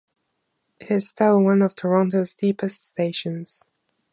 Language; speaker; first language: English; non-native, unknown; German